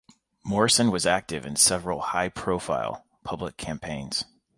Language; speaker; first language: English; native; English